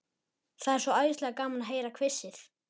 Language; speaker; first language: Icelandic; native; Icelandic